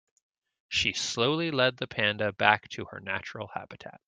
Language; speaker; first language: English; native; English